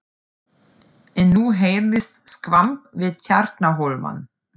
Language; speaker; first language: Icelandic; non-native, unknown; German